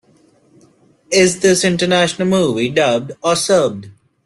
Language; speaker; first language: English; non-native, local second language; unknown